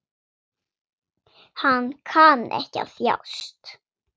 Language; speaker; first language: Icelandic; non-native, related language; Swedish